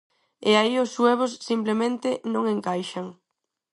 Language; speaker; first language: Galician; non-native, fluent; Spanish